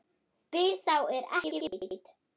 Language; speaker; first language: Icelandic; non-native, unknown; German